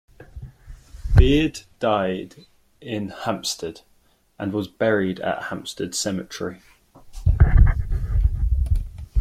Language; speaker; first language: English; native; English